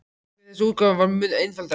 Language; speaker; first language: Icelandic; native; Icelandic